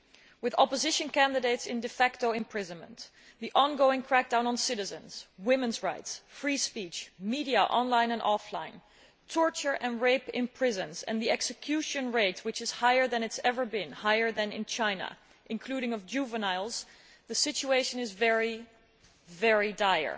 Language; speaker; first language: English; non-native, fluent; Dutch